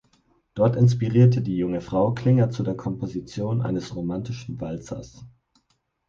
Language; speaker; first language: German; native; German